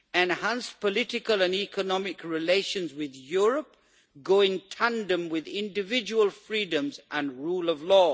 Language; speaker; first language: English; native; English